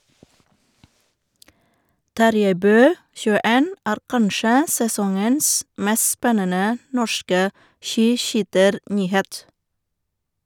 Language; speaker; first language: Norwegian; non-native, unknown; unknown